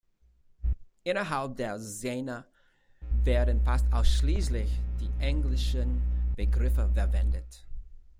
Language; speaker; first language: German; non-native, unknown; English